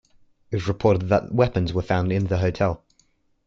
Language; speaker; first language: English; native; English